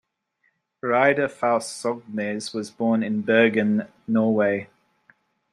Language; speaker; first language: English; native; English